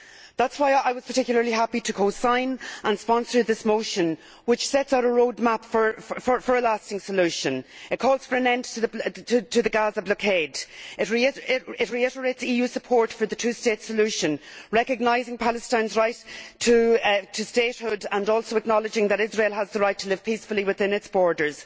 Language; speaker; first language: English; native; English